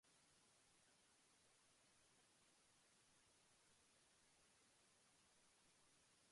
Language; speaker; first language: English; non-native, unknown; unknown